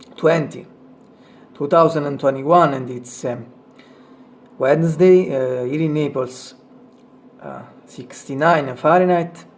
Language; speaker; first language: English; non-native, learner; Italian